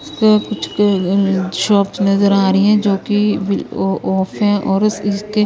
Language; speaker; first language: Hindi; non-native, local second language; Punjabi